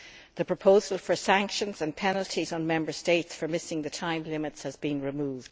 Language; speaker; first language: English; native; English